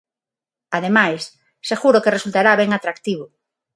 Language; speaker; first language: Galician; non-native, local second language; Spanish